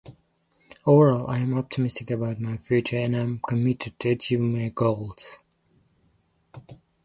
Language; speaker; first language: English; non-native, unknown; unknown